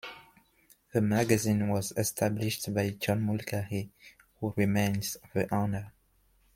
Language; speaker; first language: English; non-native, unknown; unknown